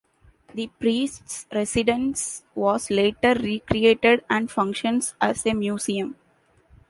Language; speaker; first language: English; non-native, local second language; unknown